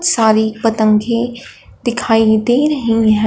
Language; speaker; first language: Hindi; non-native, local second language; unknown